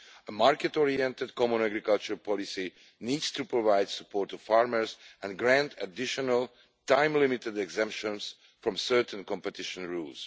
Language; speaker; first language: English; non-native, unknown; Hungarian